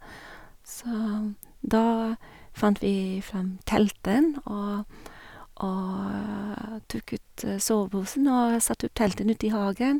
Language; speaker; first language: Norwegian; non-native, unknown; English